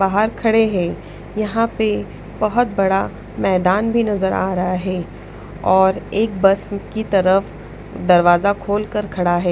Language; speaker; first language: Hindi; non-native, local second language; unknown